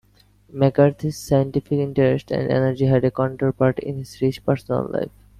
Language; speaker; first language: English; non-native, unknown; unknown